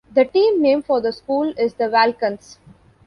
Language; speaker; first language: English; non-native, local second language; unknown